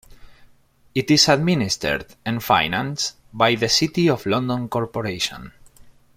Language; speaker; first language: English; non-native, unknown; Spanish